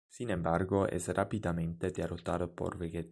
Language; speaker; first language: Spanish; non-native, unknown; German